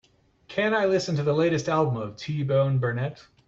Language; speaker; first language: English; native; English